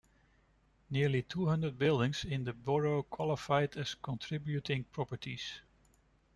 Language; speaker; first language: English; non-native, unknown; Dutch